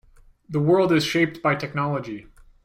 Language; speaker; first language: English; native; English